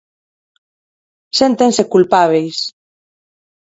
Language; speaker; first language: Galician; non-native, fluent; Spanish